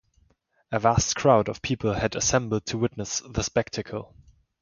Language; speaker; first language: English; non-native, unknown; German